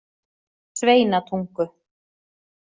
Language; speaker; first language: Icelandic; native; Icelandic